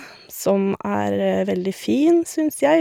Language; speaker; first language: Norwegian; native; Norwegian